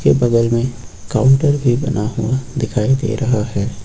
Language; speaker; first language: Hindi; native; Hindi